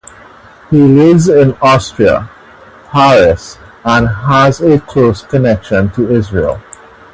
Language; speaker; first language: English; native; English